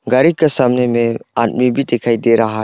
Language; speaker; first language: Hindi; non-native, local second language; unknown